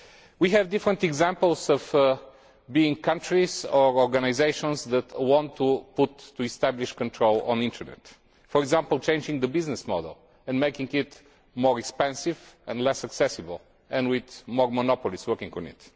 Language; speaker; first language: English; non-native, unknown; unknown